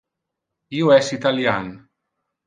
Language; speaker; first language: Interlingua; non-native, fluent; Italian